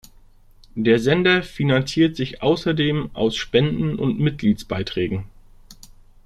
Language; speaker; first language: German; native; German